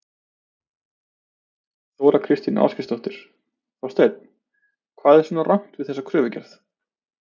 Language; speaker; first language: Icelandic; native; Icelandic